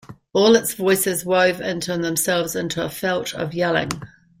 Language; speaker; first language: English; native; English